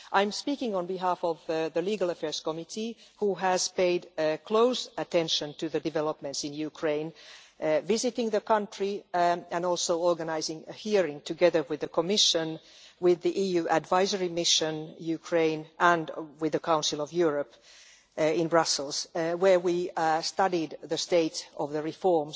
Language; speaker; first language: English; non-native, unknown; Finnish